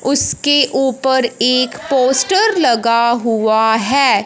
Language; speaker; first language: Hindi; non-native, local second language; Punjabi